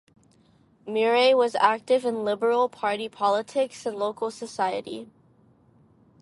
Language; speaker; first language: English; non-native, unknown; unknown